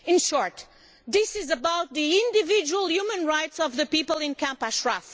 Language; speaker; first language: English; non-native, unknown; Portuguese